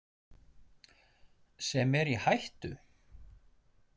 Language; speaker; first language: Icelandic; native; Icelandic